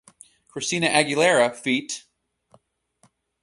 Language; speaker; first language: English; native; English